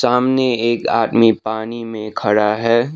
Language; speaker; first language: Hindi; non-native, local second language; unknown